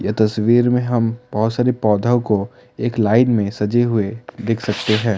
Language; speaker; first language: Hindi; non-native, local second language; Assamese